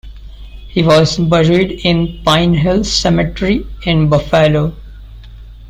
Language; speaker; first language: English; non-native, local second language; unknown